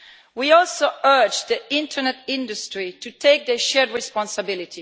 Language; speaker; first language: English; non-native, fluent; Italian